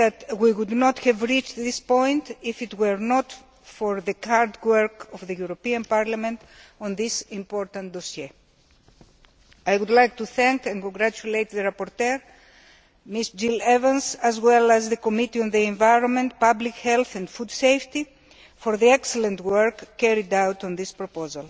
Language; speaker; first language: English; non-native, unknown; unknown